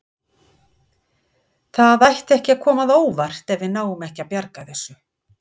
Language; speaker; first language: Icelandic; native; Icelandic